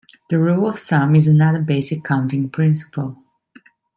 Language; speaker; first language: English; non-native, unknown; Italian